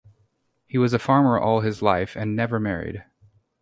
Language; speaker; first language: English; native; English